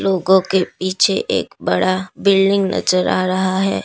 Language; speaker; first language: Hindi; non-native, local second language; Assamese